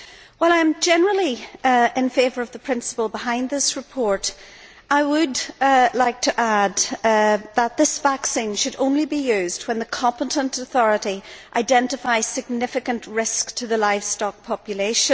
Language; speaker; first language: English; native; English